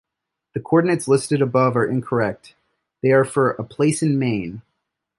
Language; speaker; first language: English; native; English